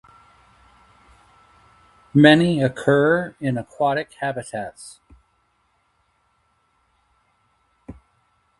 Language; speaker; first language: English; native; English